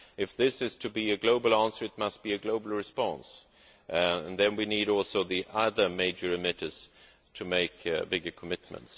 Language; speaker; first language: English; non-native, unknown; Swedish